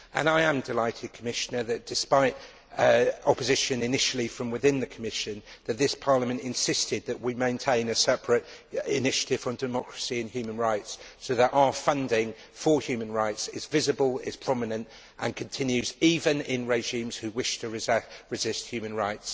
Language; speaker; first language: English; native; English